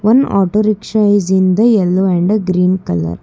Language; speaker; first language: English; non-native, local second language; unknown